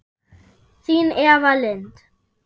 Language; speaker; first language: Icelandic; non-native, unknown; German